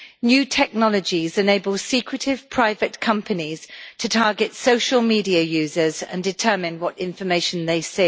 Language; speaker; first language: English; native; English